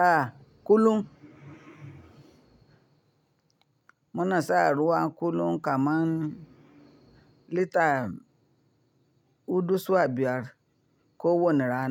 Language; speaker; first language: Hausa; non-native, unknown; Yoruba